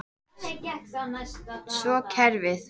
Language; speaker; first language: Icelandic; native; Icelandic